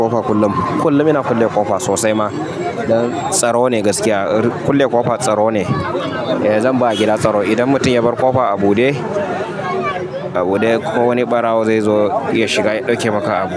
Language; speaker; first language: Hausa; native; Hausa